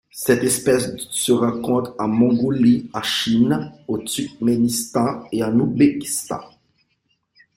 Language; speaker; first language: French; non-native, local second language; Haitian Creole